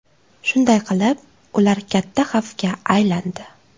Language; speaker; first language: Uzbek; native; Uzbek